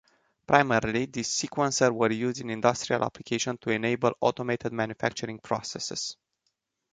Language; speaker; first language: English; non-native, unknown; Romanian